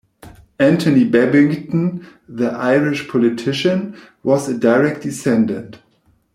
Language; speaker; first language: English; non-native, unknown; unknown